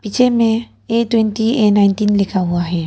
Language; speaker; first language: Hindi; non-native, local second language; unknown